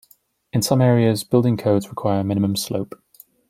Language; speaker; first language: English; native; English